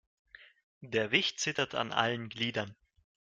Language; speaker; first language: German; non-native, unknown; Russian